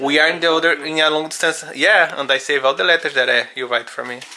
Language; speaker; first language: English; non-native, learner; Portuguese